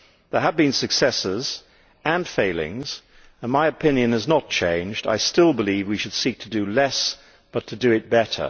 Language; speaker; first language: English; native; English